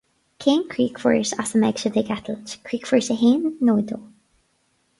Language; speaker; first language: Irish; non-native, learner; English